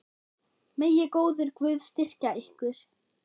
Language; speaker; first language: Icelandic; non-native, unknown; German